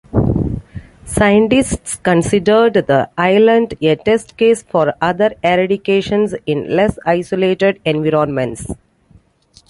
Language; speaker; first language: English; non-native, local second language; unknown